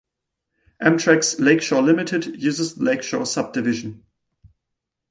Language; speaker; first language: English; non-native, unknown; German